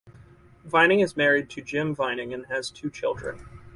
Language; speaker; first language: English; native; English